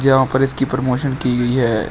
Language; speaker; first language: Hindi; native; Hindi